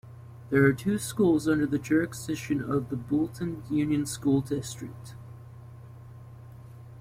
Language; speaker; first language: English; native; English